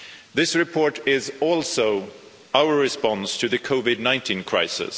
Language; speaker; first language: English; non-native, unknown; Swedish